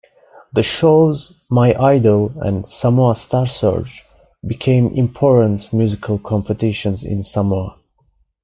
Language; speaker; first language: English; non-native, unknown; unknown